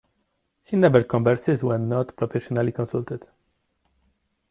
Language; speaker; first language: English; non-native, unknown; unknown